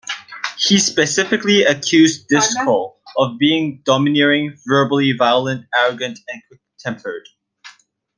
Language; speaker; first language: English; non-native, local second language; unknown